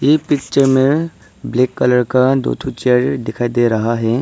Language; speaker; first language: Hindi; non-native, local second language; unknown